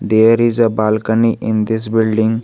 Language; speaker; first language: English; non-native, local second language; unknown